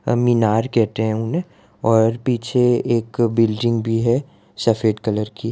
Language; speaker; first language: Hindi; non-native, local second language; Gujarati